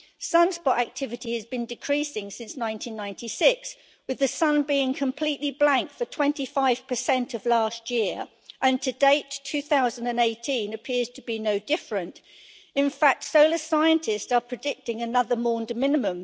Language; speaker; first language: English; native; English